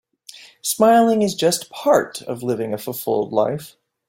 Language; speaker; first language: English; native; English